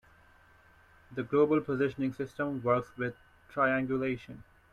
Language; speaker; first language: English; non-native, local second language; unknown